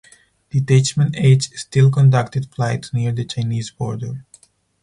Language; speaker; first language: English; non-native, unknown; Spanish